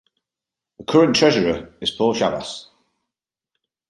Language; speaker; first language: English; native; English